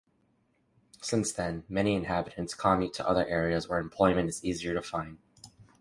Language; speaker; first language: English; native; English